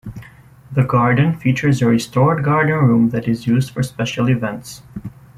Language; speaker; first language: English; native; English